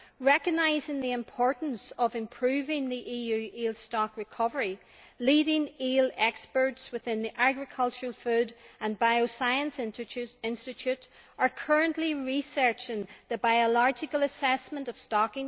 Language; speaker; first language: English; native; English